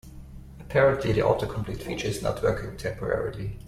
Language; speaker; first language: English; non-native, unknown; German